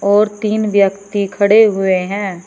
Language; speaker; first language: Hindi; native; Hindi